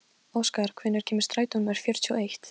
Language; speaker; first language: Icelandic; non-native, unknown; Polish